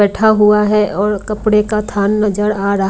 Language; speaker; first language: Hindi; non-native, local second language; Punjabi